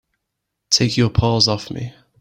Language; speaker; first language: English; native; English